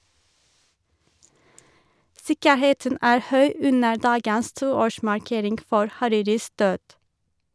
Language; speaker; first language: Norwegian; non-native, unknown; Turkish